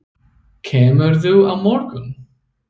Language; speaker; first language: Icelandic; non-native, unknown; English